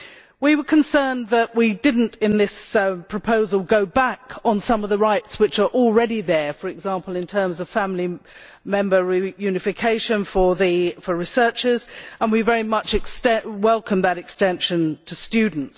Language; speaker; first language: English; native; English